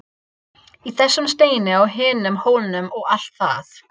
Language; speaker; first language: Icelandic; non-native, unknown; English